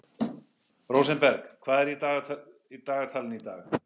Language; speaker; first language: Icelandic; non-native, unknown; English